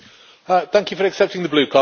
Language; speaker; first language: English; native; English